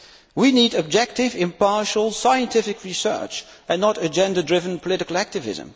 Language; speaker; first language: English; non-native, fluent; Dutch